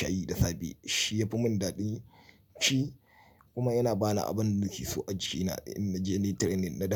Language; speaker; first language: Hausa; native; Hausa